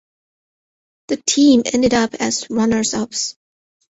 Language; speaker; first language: English; non-native, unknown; Chinese